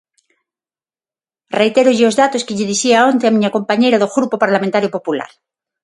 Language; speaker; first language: Galician; non-native, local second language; Spanish